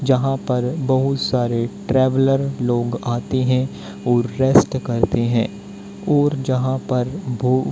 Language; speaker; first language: Hindi; native; Hindi